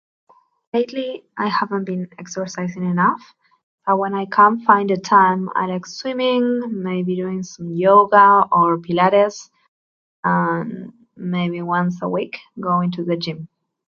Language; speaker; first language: English; native; English